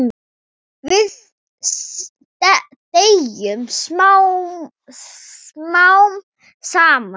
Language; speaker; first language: Icelandic; non-native, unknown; Thai